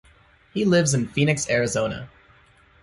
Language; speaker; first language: English; native; English